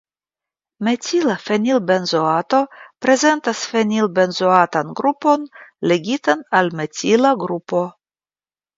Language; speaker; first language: Esperanto; non-native, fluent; Russian